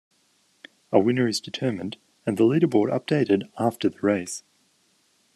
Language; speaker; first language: English; native; English